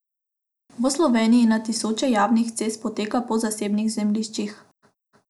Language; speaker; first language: Slovenian; non-native, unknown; Macedonian